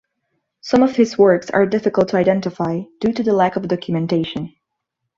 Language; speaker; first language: English; non-native, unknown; Portuguese